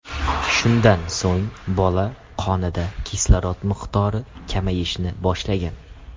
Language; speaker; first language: Uzbek; native; Uzbek